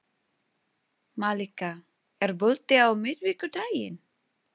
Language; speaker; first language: Icelandic; non-native, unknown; Filipino